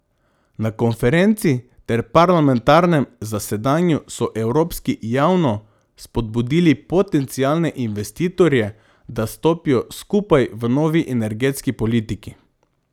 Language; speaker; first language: Slovenian; non-native, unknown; Macedonian